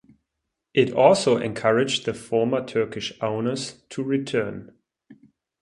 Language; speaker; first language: English; non-native, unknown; German